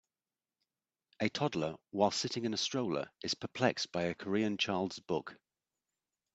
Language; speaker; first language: English; native; English